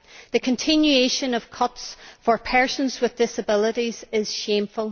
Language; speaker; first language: English; native; English